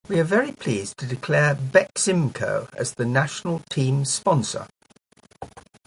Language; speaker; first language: English; native; English